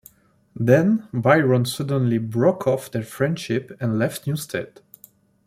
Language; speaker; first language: English; non-native, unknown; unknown